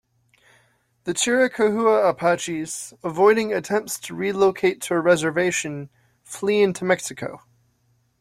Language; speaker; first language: English; native; English